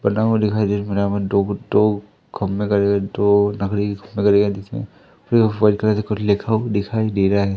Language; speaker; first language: Hindi; native; Hindi